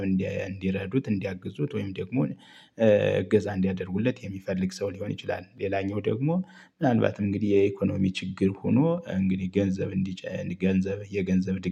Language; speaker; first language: Amharic; native; Amharic